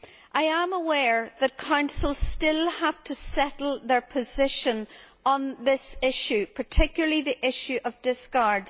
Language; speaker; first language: English; native; English